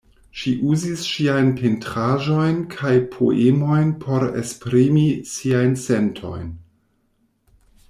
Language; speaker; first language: Esperanto; non-native, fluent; German